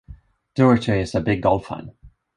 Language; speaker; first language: English; non-native, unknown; Swedish